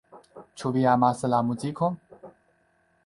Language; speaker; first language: Esperanto; non-native, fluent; Chinese